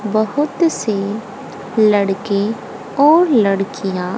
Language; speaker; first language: Hindi; native; Hindi